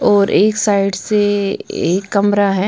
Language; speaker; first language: Hindi; non-native, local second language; Punjabi